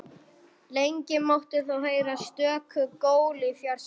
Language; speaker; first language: Icelandic; non-native, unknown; German